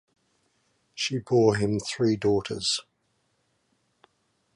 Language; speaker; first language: English; native; English